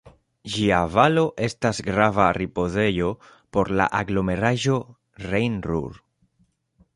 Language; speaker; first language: Esperanto; non-native, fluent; Spanish